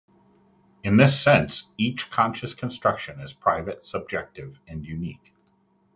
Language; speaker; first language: English; native; English